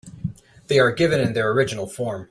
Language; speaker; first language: English; native; English